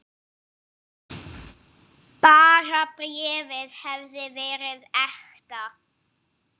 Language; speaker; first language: Icelandic; non-native, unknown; English